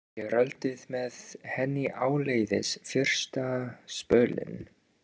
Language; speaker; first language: Icelandic; non-native, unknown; English